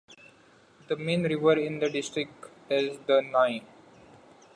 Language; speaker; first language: English; non-native, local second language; Marathi